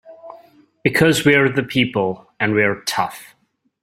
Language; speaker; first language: English; native; English